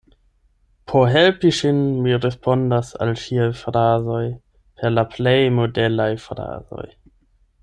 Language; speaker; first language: Esperanto; non-native, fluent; German